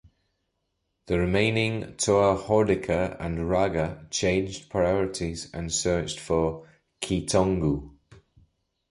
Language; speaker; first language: English; native; English